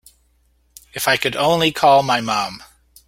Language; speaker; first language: English; native; English